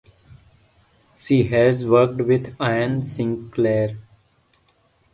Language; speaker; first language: English; non-native, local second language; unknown